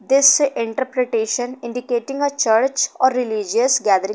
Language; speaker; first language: English; non-native, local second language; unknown